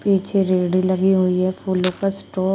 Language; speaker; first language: Hindi; native; Hindi